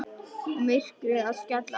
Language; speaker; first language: Icelandic; native; Icelandic